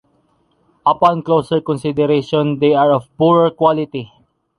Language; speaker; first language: English; non-native, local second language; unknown